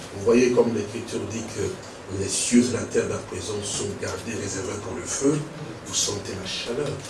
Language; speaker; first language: French; non-native, local second language; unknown